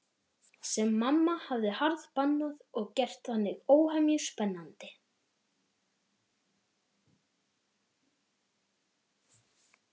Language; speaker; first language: Icelandic; native; Icelandic